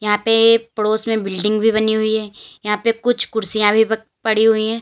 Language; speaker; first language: Hindi; native; Hindi